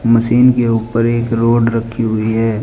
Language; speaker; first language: Hindi; native; Hindi